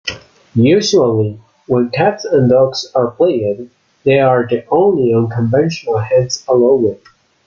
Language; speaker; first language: English; non-native, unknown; Spanish